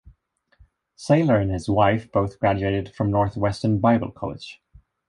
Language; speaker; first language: English; non-native, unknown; Swedish